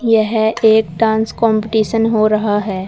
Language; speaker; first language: Hindi; native; Hindi